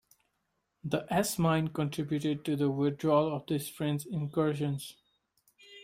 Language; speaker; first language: English; non-native, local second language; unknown